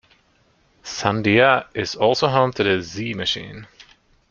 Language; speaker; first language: English; non-native, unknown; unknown